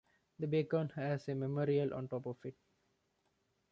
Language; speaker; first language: English; non-native, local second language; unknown